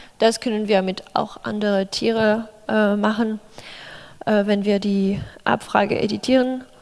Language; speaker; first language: German; non-native, fluent; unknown